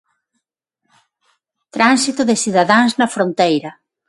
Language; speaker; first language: Galician; non-native, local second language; Spanish